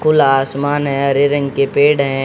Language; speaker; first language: Hindi; native; Hindi